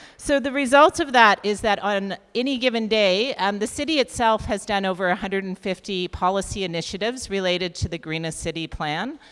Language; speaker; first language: English; native; English